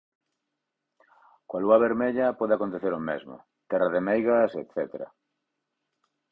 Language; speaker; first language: Galician; native; Galician